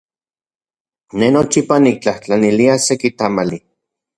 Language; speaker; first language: Central Puebla Nahuatl; non-native, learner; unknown